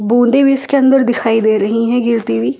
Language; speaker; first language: Hindi; native; Hindi